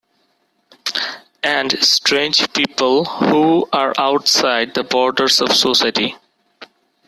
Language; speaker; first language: English; non-native, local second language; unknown